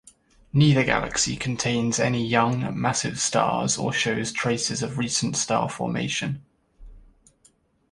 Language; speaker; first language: English; native; English